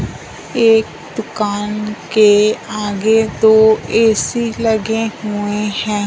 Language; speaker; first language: Hindi; non-native, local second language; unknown